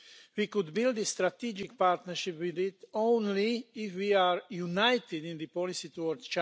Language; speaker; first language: English; non-native, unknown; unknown